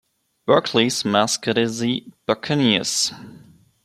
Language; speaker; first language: English; non-native, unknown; German